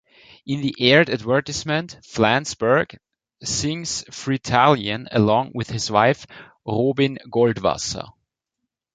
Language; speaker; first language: English; non-native, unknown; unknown